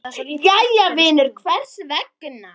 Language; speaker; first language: Icelandic; native; Icelandic